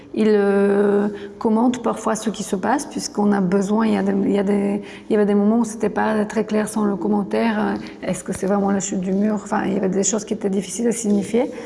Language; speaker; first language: French; non-native, fluent; Bulgarian